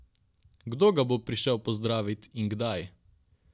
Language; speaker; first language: Slovenian; non-native, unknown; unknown